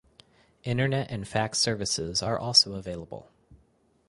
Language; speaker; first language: English; native; English